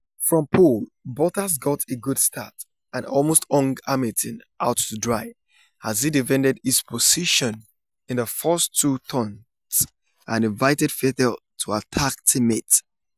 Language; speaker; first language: English; non-native, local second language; Yoruba